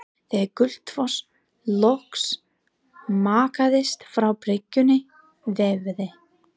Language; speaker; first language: Icelandic; non-native, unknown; English